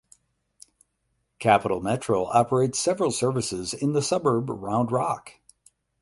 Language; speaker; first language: English; native; English